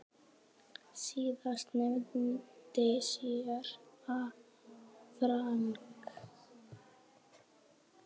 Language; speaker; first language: Icelandic; native; Icelandic